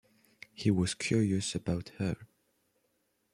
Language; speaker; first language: English; non-native, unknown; French